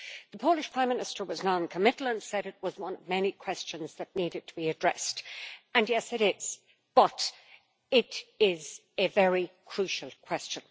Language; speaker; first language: English; native; English